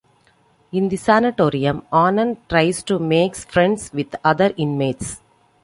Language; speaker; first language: English; non-native, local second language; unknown